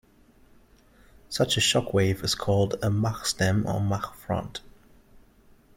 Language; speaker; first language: English; non-native, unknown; German